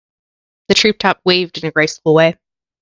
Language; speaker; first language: English; native; English